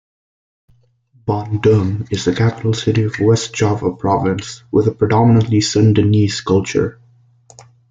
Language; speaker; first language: English; non-native, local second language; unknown